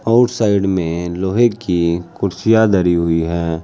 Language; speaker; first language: Hindi; native; Hindi